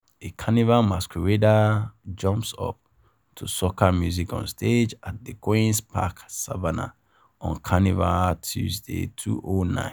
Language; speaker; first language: English; non-native, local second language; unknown